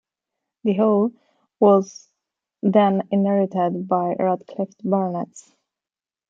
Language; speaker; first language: English; non-native, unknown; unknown